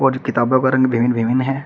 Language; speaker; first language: Hindi; native; Hindi